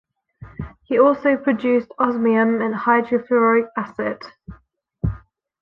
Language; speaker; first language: English; non-native, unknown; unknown